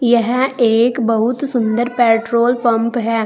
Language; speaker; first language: Hindi; native; Hindi